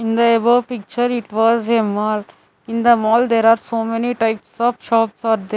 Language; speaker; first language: English; non-native, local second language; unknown